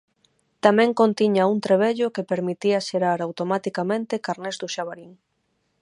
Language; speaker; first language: Galician; non-native, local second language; Spanish